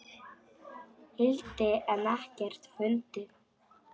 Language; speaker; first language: Icelandic; non-native, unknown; Polish